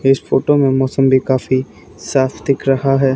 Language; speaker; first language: Hindi; native; Hindi